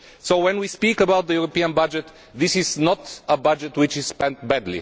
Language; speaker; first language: English; non-native, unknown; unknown